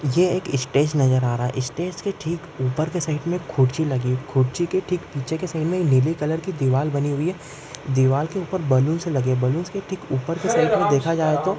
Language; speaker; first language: Hindi; non-native, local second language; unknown